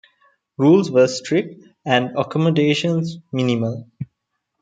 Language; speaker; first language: English; non-native, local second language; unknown